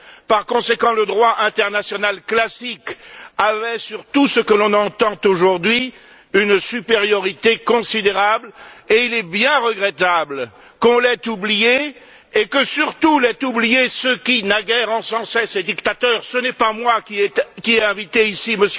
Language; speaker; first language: French; native; French